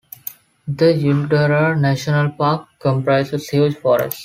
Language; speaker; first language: English; non-native, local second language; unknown